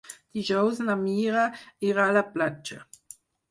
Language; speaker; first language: Catalan; non-native, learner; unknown